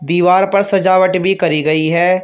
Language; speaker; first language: Hindi; native; Hindi